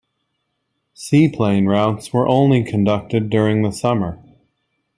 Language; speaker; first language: English; native; English